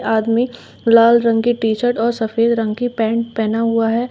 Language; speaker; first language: Hindi; native; Hindi